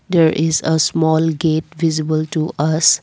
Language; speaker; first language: English; non-native, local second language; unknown